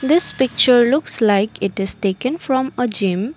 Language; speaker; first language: English; non-native, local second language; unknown